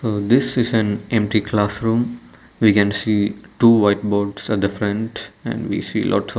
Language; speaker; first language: English; non-native, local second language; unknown